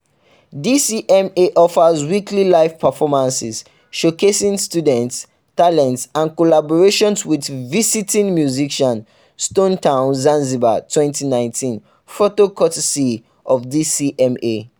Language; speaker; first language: English; non-native, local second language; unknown